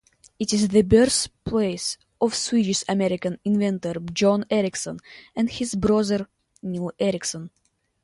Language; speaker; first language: English; non-native, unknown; Russian